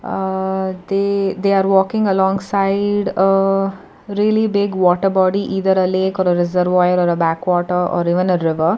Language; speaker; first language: English; non-native, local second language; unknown